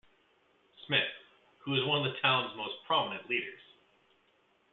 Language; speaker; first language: English; native; English